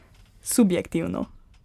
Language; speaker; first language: Slovenian; native; Slovenian